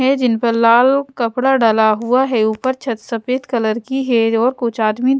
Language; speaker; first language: Hindi; non-native, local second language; Punjabi